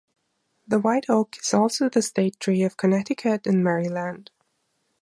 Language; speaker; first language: English; non-native, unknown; German